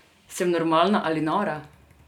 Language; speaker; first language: Slovenian; non-native, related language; Serbian